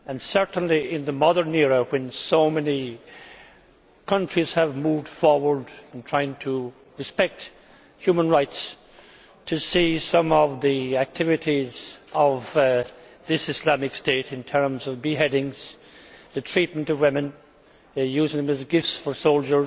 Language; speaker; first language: English; native; English